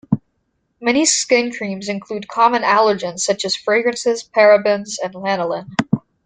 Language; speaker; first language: English; native; English